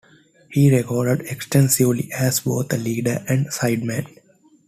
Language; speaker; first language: English; non-native, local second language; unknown